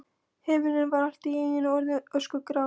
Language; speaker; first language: Icelandic; non-native, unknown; Polish